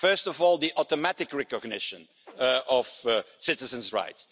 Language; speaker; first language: English; non-native, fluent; Dutch